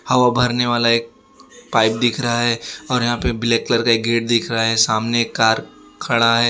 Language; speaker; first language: Hindi; non-native, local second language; Gujarati